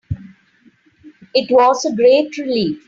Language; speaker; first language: English; non-native, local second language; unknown